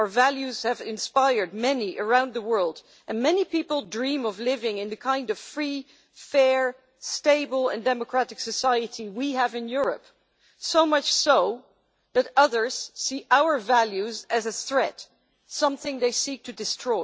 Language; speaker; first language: English; non-native, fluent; Dutch